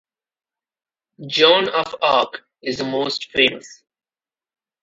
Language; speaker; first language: English; non-native, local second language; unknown